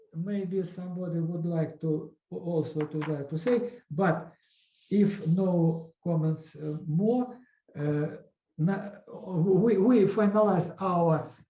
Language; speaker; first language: English; non-native, learner; Russian